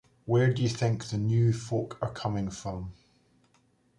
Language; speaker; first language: English; native; English